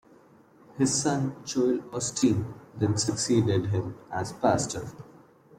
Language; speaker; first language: English; non-native, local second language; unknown